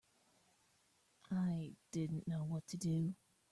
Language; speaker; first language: English; native; English